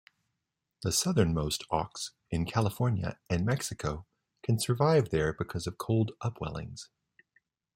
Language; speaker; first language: English; native; English